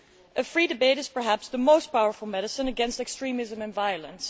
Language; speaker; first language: English; non-native, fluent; Dutch